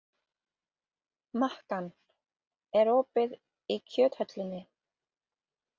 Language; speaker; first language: Icelandic; non-native, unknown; English